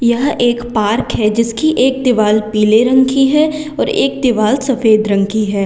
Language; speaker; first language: Hindi; native; Hindi